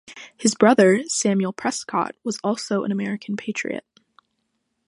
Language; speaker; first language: English; non-native, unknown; French